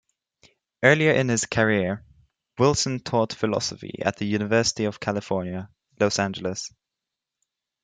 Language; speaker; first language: English; native; English